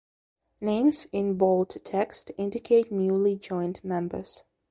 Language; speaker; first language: English; non-native, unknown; Belarusian